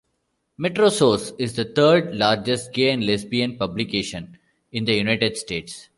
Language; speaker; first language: English; non-native, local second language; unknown